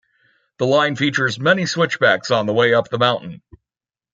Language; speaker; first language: English; native; English